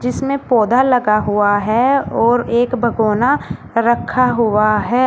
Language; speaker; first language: Hindi; native; Hindi